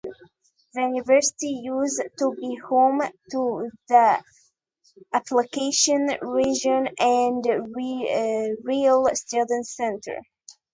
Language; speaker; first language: English; native; English